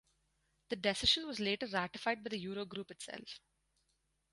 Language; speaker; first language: English; non-native, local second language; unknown